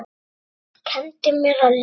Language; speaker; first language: Icelandic; native; Icelandic